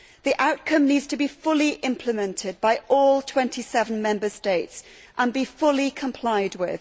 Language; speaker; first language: English; native; English